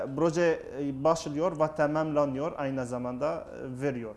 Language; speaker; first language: Turkish; non-native, learner; Arabic